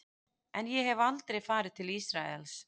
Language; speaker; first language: Icelandic; native; Icelandic